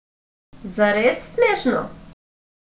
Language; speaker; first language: Slovenian; non-native, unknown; Macedonian